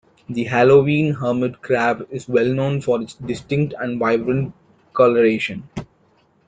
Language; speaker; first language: English; non-native, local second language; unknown